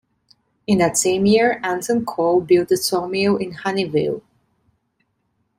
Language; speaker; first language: English; non-native, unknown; Italian